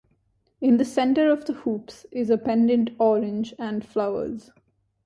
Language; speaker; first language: English; non-native, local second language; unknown